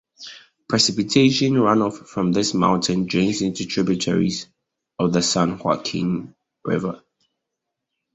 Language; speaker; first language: English; native; English